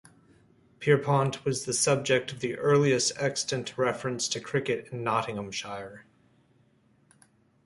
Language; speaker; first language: English; native; English